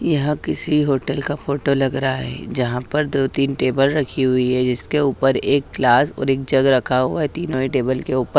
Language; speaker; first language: Hindi; native; Hindi